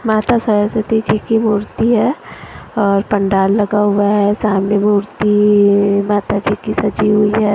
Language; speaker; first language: Hindi; native; Hindi